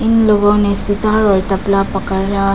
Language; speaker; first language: Hindi; non-native, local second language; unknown